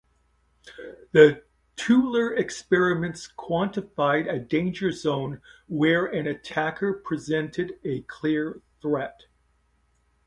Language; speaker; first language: English; native; English